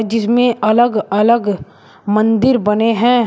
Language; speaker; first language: Hindi; native; Hindi